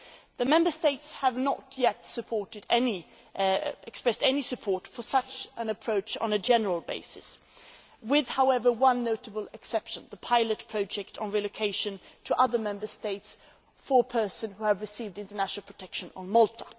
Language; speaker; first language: English; non-native, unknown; Swedish